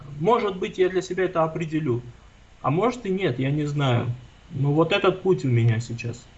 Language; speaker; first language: Russian; non-native, local second language; Armenian